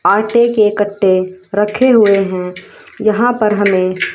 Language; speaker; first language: Hindi; native; Hindi